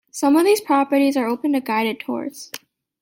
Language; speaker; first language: English; native; English